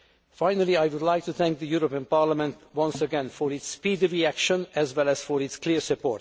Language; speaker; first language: English; non-native, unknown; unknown